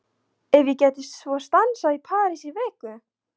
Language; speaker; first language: Icelandic; non-native, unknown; Polish